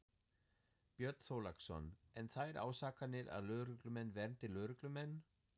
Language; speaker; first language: Icelandic; non-native, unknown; German